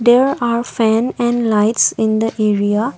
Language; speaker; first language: English; non-native, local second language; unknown